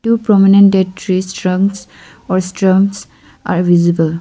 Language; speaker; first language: English; non-native, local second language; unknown